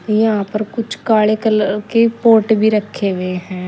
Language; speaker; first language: Hindi; native; Hindi